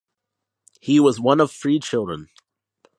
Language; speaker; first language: English; native; English